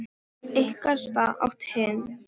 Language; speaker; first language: Icelandic; non-native, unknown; Polish